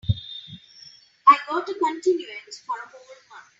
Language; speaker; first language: English; non-native, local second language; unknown